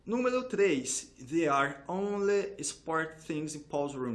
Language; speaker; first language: English; non-native, fluent; Portuguese